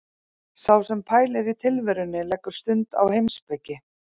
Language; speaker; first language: Icelandic; native; Icelandic